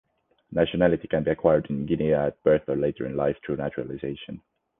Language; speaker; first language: English; non-native, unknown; Estonian